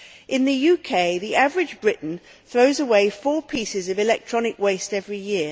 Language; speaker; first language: English; native; English